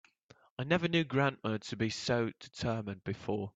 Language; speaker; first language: English; native; English